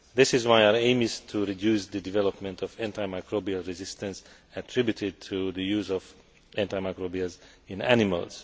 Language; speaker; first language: English; non-native, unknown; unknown